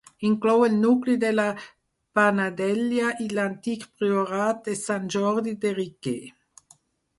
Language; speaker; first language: Catalan; non-native, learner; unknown